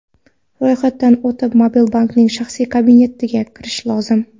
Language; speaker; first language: Uzbek; non-native, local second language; Kara-Kalpak